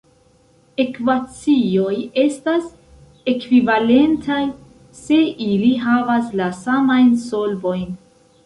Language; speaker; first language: Esperanto; non-native, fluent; Central Kurdish